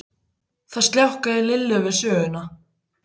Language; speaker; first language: Icelandic; native; Icelandic